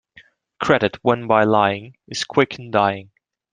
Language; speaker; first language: English; non-native, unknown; Dutch